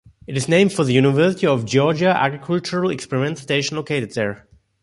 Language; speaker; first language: English; non-native, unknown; German